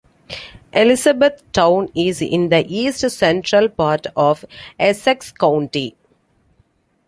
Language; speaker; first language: English; non-native, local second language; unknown